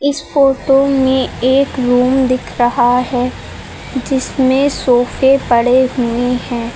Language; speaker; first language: Hindi; native; Hindi